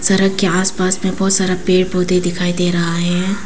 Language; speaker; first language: Hindi; non-native, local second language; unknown